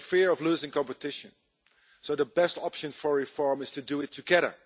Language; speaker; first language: English; non-native, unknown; Dutch